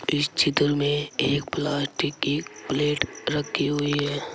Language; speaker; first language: Hindi; native; Hindi